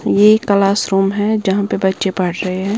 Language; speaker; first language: Hindi; non-native, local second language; Punjabi